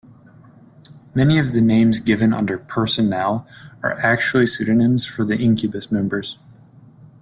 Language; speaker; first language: English; native; English